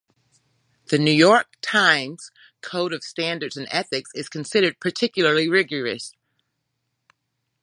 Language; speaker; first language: English; native; English